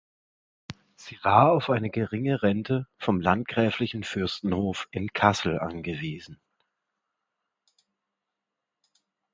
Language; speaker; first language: German; native; German